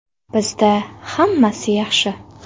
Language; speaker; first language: Uzbek; native; Uzbek